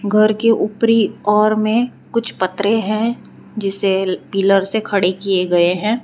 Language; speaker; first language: Hindi; non-native, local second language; Gujarati